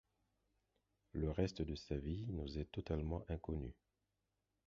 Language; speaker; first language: French; non-native, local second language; Haitian Creole